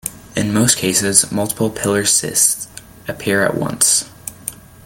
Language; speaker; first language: English; native; English